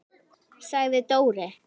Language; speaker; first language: Icelandic; native; Icelandic